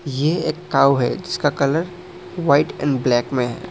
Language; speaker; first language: Hindi; non-native, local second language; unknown